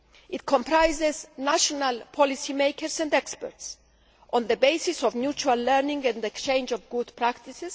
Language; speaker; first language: English; non-native, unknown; Greek